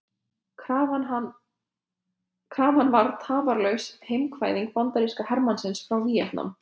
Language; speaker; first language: Icelandic; non-native, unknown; Lithuanian